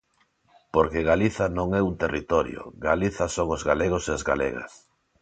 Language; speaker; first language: Galician; non-native, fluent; Spanish